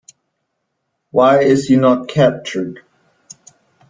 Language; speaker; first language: English; non-native, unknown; German